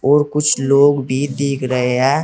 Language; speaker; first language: Hindi; native; Hindi